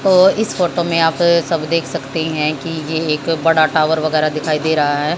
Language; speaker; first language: Hindi; native; Hindi